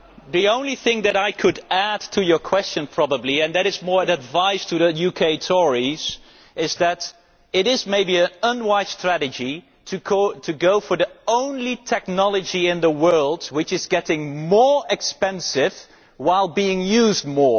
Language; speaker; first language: English; non-native, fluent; Dutch